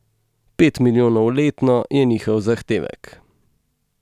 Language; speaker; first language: Slovenian; native; Slovenian